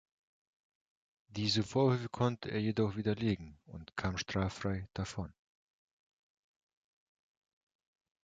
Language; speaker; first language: German; non-native, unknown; Russian